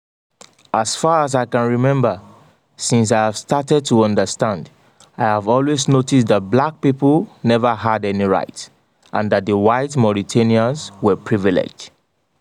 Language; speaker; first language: English; non-native, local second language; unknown